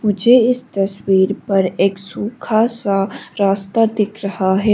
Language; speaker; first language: Hindi; non-native, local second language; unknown